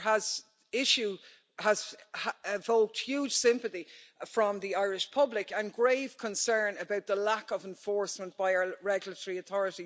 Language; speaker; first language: English; native; English